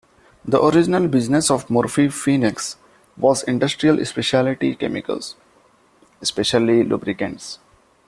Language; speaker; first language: English; non-native, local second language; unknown